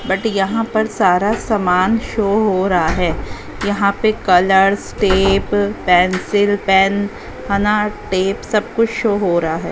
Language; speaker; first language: Hindi; native; Hindi